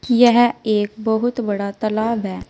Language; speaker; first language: Hindi; native; Hindi